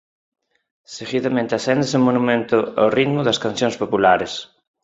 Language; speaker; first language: Galician; non-native, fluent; Spanish